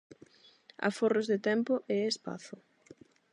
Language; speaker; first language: Galician; non-native, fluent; Spanish